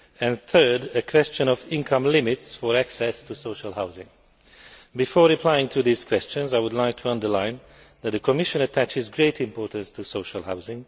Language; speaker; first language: English; non-native, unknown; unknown